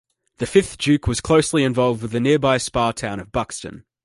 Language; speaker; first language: English; native; English